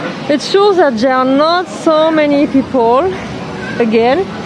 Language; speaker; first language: English; non-native, fluent; French